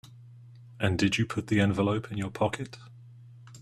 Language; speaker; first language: English; native; English